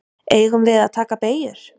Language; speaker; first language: Icelandic; native; Icelandic